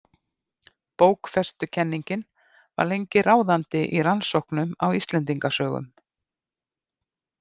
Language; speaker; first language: Icelandic; native; Icelandic